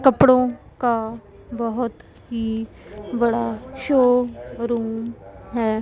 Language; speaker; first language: Hindi; non-native, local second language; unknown